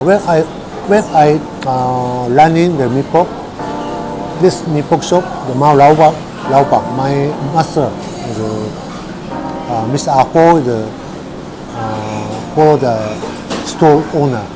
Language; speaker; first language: English; non-native, fluent; Japanese